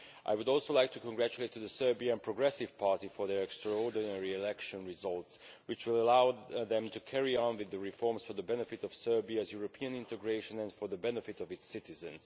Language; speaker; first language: English; non-native, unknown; Hungarian